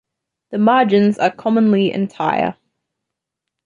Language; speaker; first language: English; native; English